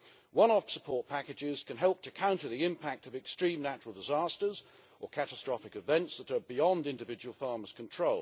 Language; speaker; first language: English; native; English